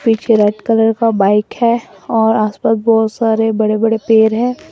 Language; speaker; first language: Hindi; non-native, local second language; Assamese